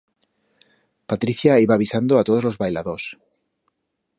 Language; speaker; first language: Aragonese; native; Aragonese